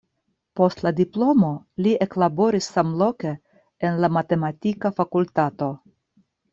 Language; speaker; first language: Esperanto; non-native, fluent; Russian